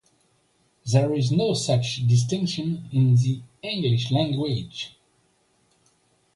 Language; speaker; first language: English; non-native, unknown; French